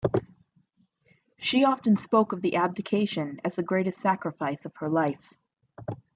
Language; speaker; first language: English; native; English